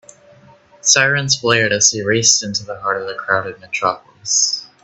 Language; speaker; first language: English; native; English